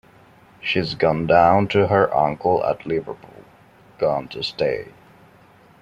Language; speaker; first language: English; non-native, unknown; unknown